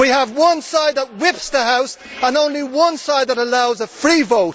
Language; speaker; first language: English; native; English